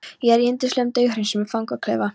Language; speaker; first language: Icelandic; non-native, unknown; Polish